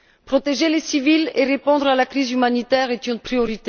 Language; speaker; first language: French; non-native, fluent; Bulgarian